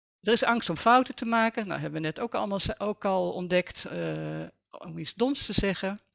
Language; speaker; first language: Dutch; native; Dutch